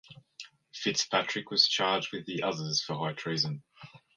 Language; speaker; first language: English; native; English